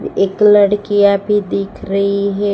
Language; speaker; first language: Hindi; non-native, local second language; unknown